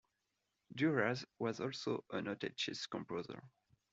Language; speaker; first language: English; non-native, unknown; French